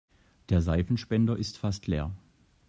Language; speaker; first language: German; native; German